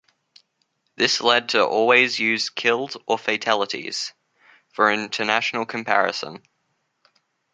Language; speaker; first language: English; native; English